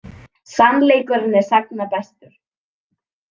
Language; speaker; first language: Icelandic; native; Icelandic